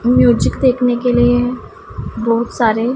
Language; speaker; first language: Hindi; non-native, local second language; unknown